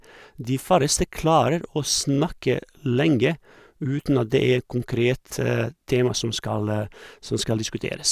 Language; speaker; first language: Norwegian; non-native, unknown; Croatian